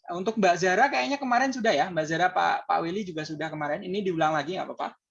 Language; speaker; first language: Indonesian; native; Indonesian